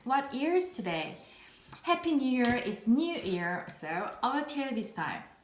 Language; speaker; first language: English; non-native, fluent; Korean